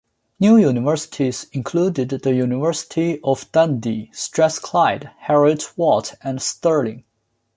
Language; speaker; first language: English; non-native, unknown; Chinese